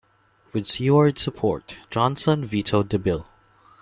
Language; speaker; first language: English; non-native, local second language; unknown